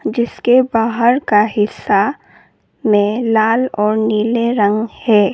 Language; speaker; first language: Hindi; non-native, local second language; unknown